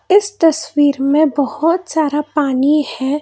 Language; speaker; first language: Hindi; non-native, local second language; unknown